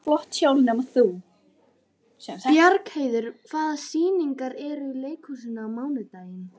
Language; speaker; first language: Icelandic; native; Icelandic